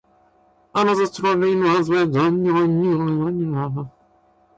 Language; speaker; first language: English; non-native, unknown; Japanese